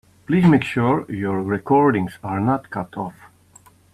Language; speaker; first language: English; native; English